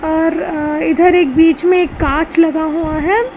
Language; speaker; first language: Hindi; non-native, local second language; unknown